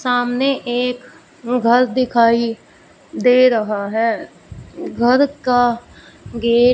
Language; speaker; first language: Hindi; non-native, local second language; Punjabi